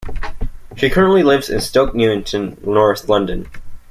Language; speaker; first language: English; native; English